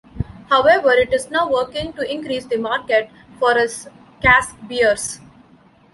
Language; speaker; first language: English; non-native, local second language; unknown